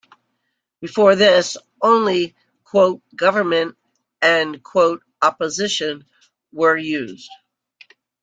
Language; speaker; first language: English; native; English